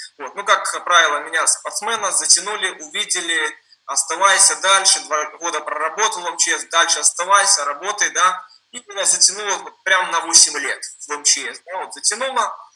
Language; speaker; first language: Russian; non-native, related language; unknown